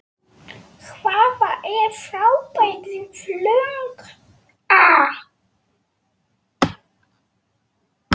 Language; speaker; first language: Icelandic; non-native, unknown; Polish